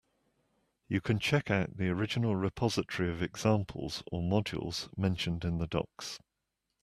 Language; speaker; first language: English; native; English